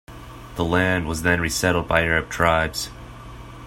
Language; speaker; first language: English; native; English